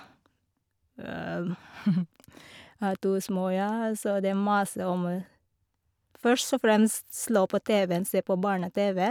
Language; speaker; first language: Norwegian; non-native, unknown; Filipino